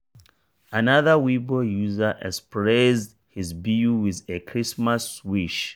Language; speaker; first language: English; non-native, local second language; Hausa